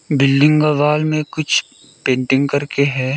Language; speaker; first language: Hindi; non-native, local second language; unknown